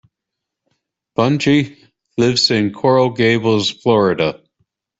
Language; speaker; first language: English; native; English